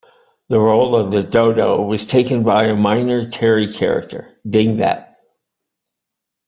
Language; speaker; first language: English; native; English